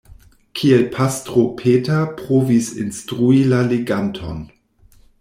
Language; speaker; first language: Esperanto; non-native, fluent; German